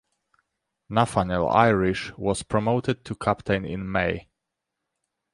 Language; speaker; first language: English; non-native, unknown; Polish